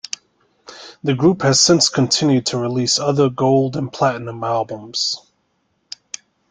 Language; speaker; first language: English; native; English